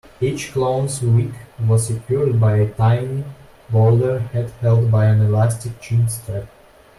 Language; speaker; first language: English; non-native, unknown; Russian